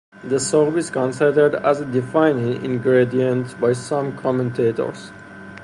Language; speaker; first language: English; non-native, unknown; Persian